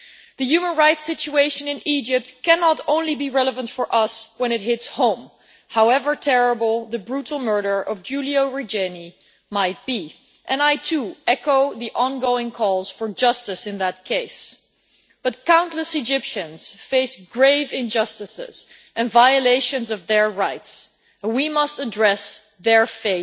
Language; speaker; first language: English; non-native, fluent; Dutch